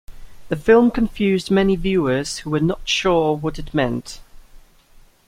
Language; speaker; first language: English; native; English